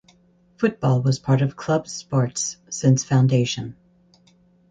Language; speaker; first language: English; native; English